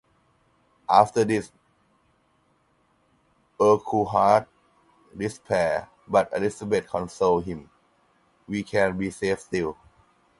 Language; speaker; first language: English; non-native, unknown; Thai